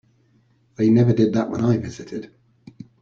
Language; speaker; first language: English; native; English